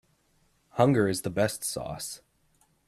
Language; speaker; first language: English; native; English